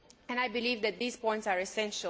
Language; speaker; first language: English; non-native, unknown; Bulgarian